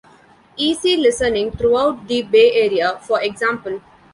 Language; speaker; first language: English; non-native, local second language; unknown